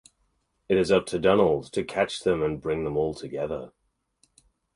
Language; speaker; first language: English; native; English